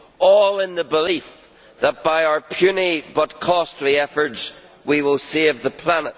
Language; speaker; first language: English; native; English